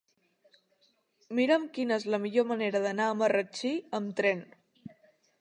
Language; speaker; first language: Catalan; native; Catalan